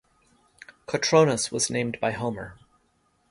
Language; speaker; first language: English; native; English